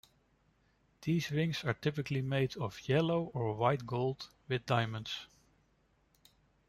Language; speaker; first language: English; non-native, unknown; Dutch